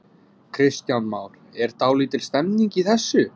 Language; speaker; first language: Icelandic; non-native, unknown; English